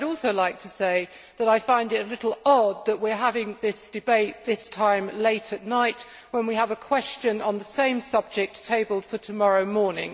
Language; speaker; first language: English; native; English